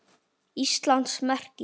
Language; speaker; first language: Icelandic; native; Icelandic